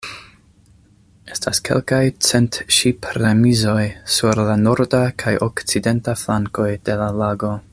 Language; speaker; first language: Esperanto; non-native, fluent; English